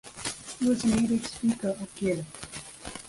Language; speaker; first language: English; native; English